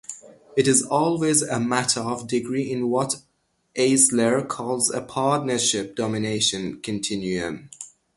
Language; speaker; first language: English; non-native, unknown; Persian